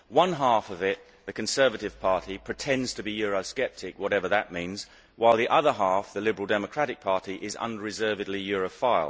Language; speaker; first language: English; native; English